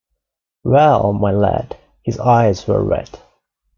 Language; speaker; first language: English; non-native, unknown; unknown